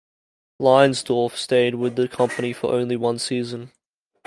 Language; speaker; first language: English; native; English